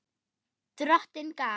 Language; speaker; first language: Icelandic; non-native, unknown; German